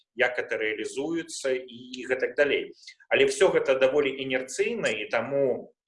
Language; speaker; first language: Belarusian; non-native, local second language; Russian